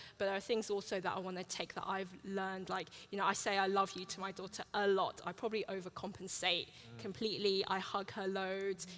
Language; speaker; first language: English; early bilingual, other home language; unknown